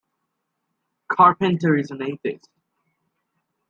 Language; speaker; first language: English; native; English